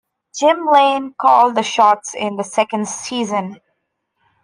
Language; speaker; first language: English; non-native, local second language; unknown